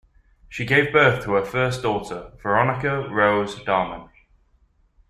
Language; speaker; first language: English; native; English